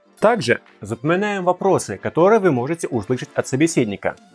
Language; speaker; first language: Russian; native; Russian